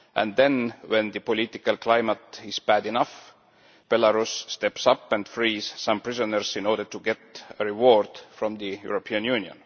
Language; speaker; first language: English; non-native, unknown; Estonian